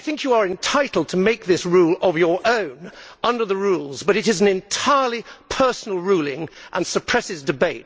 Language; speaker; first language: English; native; English